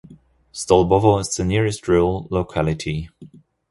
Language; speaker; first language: English; non-native, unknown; German